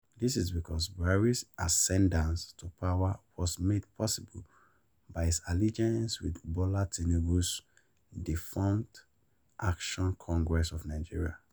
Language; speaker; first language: English; non-native, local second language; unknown